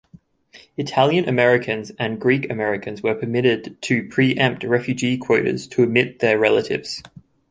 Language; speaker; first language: English; native; English